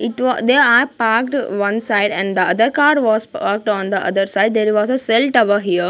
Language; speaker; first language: English; non-native, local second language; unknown